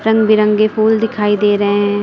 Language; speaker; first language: Hindi; native; Hindi